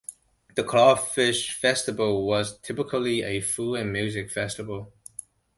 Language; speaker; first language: English; non-native, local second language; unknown